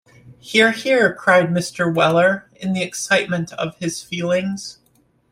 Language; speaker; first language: English; native; English